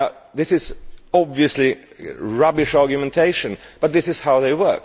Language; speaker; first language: English; non-native, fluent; Swedish